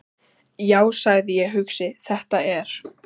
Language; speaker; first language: Icelandic; native; Icelandic